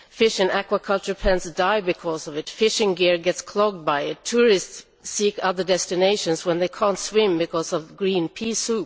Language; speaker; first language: English; non-native, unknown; Swedish